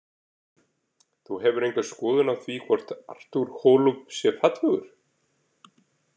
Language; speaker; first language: Icelandic; native; Icelandic